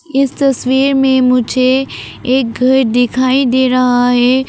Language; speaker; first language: Hindi; non-native, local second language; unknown